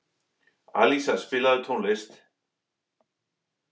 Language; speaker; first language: Icelandic; non-native, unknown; English